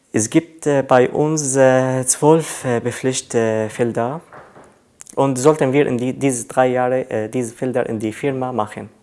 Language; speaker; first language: German; non-native, learner; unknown